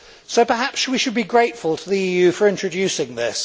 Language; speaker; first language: English; native; English